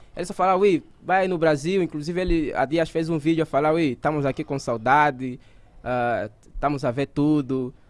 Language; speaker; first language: Portuguese; native; Portuguese